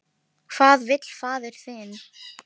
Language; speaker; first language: Icelandic; non-native, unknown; Filipino